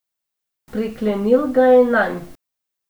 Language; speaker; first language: Slovenian; non-native, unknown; Macedonian